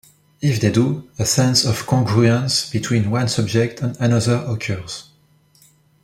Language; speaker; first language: English; non-native, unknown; French